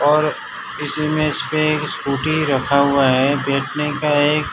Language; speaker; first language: Hindi; non-native, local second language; Gujarati